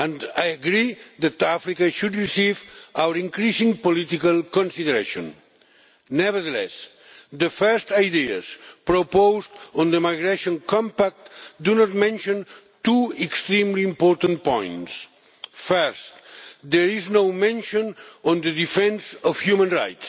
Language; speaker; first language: English; non-native, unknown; Catalan